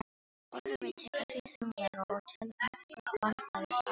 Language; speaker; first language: Icelandic; non-native, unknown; Filipino